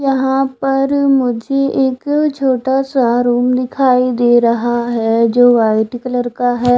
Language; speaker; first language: Hindi; non-native, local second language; Punjabi